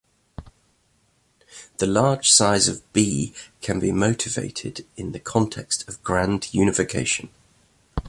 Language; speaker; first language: English; native; English